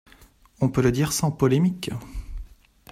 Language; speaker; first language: French; non-native, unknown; Chinese